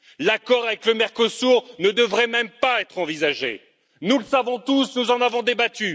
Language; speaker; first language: French; native; French